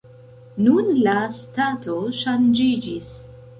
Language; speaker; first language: Esperanto; non-native, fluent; Central Kurdish